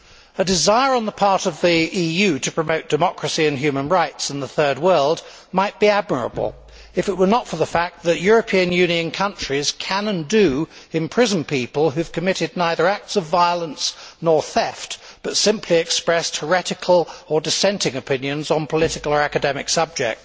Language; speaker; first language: English; native; English